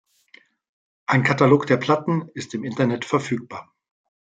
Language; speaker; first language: German; native; German